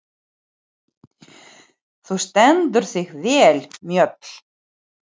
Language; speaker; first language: Icelandic; non-native, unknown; Ukrainian